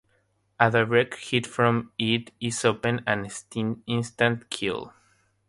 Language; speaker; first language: English; non-native, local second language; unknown